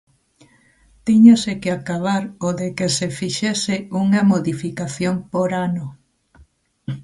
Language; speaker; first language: Galician; native; Galician